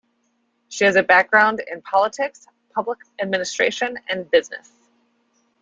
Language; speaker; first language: English; native; English